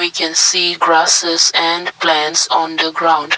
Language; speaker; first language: English; non-native, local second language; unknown